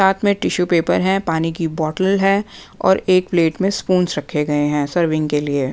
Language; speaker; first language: Hindi; non-native, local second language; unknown